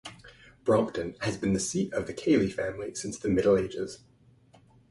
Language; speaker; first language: English; native; English